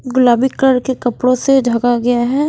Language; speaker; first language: Hindi; non-native, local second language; Punjabi